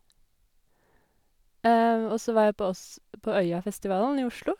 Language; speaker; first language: Norwegian; native; Norwegian